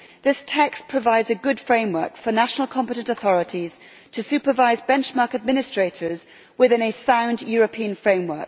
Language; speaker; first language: English; native; English